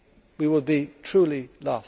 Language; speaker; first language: English; native; English